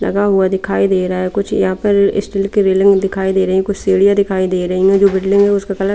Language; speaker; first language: Hindi; native; Hindi